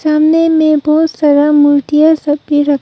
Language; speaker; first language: Hindi; non-native, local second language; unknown